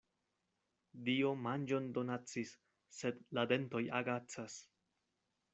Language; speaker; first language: Esperanto; non-native, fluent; Spanish